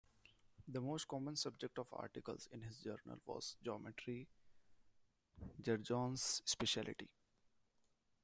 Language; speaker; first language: English; non-native, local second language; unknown